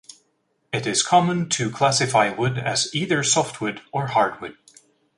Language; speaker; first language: English; native; English